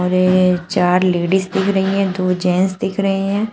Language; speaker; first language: Hindi; native; Hindi